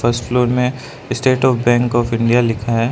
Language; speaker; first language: Hindi; non-native, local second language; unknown